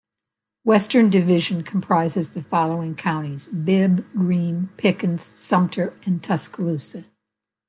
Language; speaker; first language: English; native; English